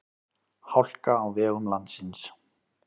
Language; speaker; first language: Icelandic; native; Icelandic